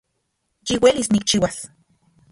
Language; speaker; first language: Central Puebla Nahuatl; non-native, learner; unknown